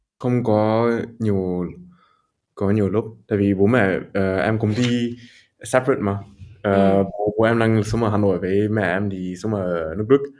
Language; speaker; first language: Vietnamese; early bilingual, heritage; Vietnamese